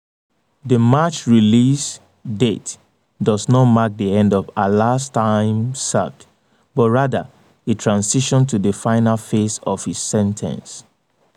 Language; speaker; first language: English; non-native, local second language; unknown